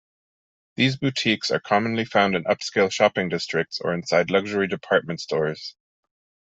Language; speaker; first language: English; non-native, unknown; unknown